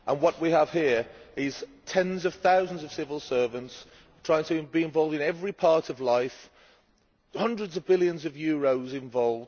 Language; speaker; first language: English; native; English